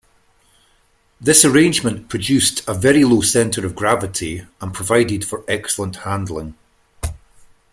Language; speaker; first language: English; native; English